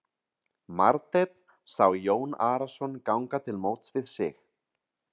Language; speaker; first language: Icelandic; non-native, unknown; Catalan